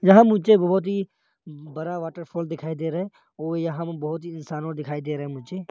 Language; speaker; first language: Hindi; non-native, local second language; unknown